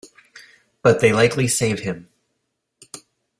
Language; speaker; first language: English; native; English